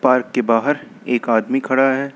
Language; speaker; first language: Hindi; native; Hindi